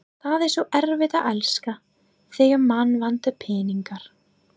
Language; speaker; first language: Icelandic; non-native, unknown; English